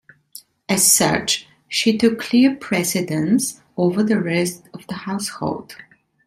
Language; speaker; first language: English; non-native, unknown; Italian